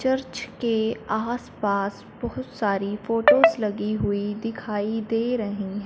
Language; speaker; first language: Hindi; non-native, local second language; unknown